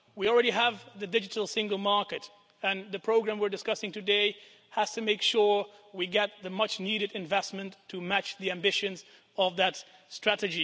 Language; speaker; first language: English; non-native, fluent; Dutch